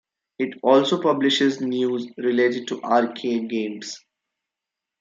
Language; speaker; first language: English; non-native, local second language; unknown